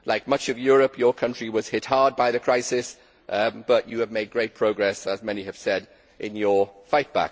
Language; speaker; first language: English; native; English